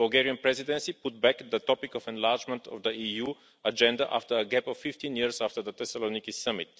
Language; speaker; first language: English; non-native, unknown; Bulgarian